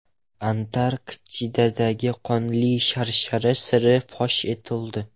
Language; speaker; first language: Uzbek; non-native, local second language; Russian